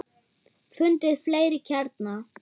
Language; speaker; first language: Icelandic; non-native, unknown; German